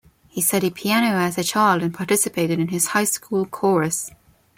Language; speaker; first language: English; non-native, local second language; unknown